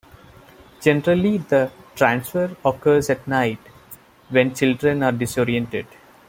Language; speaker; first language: English; non-native, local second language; Malayalam